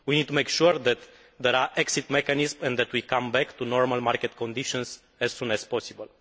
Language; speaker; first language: English; non-native, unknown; Romanian